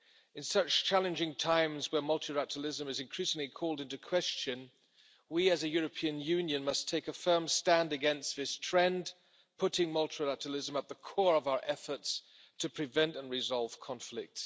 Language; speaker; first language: English; non-native, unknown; German